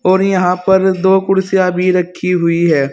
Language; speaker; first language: Hindi; native; Hindi